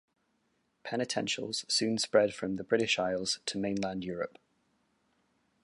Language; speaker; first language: English; native; English